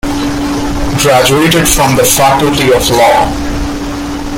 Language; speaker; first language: English; non-native, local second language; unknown